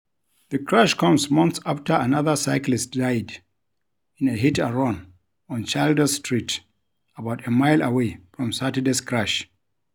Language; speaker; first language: English; non-native, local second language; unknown